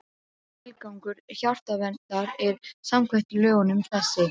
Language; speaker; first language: Icelandic; non-native, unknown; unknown